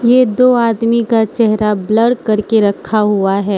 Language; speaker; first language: Hindi; non-native, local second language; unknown